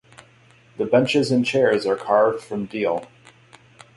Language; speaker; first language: English; native; English